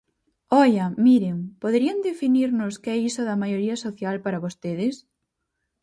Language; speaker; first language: Galician; native; Galician